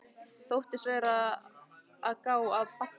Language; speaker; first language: Icelandic; native; Icelandic